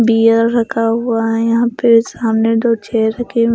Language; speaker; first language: Hindi; non-native, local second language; Punjabi